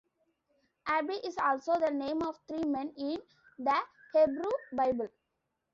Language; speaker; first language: English; non-native, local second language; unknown